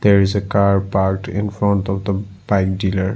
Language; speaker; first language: English; non-native, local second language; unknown